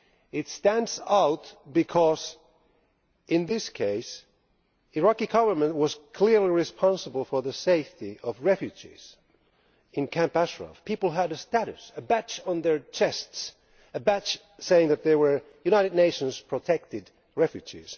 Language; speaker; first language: English; non-native, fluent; Finnish